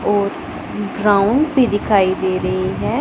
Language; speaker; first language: Hindi; non-native, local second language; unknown